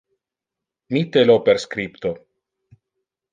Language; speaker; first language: Interlingua; non-native, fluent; Italian